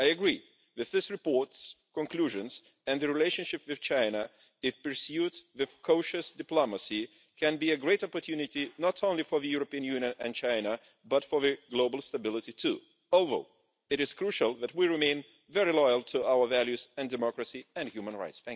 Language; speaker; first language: English; non-native, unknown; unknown